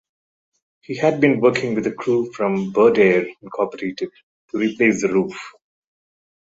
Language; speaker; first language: English; non-native, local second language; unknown